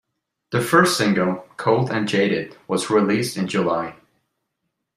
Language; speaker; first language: English; non-native, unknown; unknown